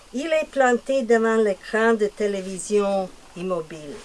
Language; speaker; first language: French; non-native, fluent; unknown